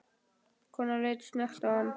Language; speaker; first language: Icelandic; native; Icelandic